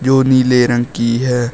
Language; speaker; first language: Hindi; native; Hindi